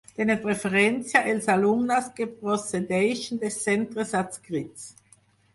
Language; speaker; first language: Catalan; non-native, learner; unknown